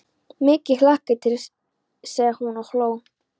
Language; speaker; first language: Icelandic; non-native, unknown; Polish